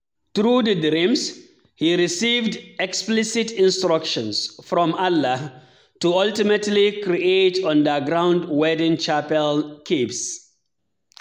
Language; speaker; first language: English; non-native, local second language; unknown